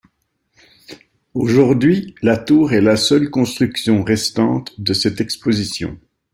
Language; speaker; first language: French; native; French